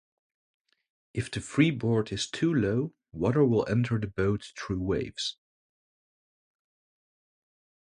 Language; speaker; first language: English; non-native, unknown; Dutch